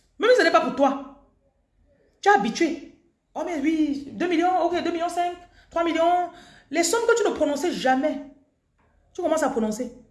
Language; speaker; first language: French; non-native, local second language; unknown